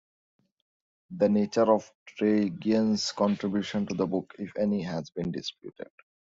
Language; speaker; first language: English; non-native, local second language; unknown